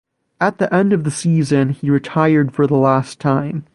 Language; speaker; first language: English; native; English